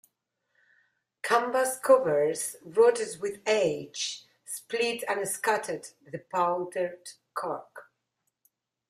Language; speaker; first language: English; non-native, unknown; Spanish